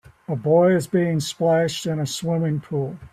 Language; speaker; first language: English; native; English